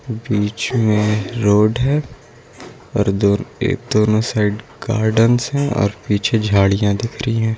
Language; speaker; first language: Hindi; native; Hindi